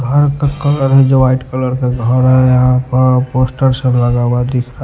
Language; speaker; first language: Hindi; non-native, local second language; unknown